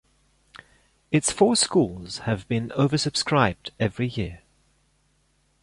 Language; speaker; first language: English; non-native, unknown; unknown